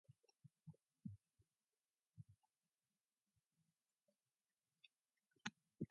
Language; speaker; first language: English; non-native, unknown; Mongolian